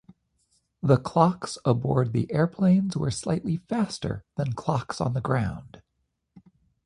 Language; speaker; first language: English; native; English